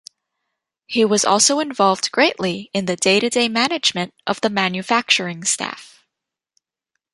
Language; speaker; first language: English; native; English